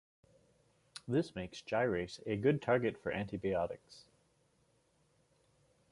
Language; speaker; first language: English; native; English